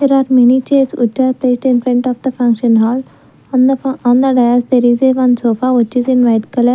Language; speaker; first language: English; non-native, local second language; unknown